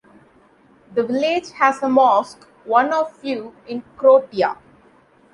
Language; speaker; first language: English; non-native, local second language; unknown